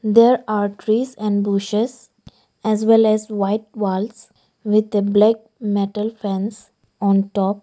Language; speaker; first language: English; non-native, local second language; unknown